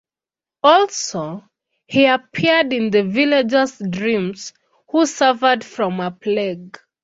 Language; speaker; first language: English; non-native, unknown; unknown